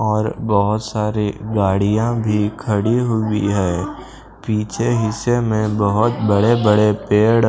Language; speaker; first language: Hindi; non-native, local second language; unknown